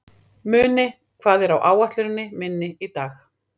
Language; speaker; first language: Icelandic; native; Icelandic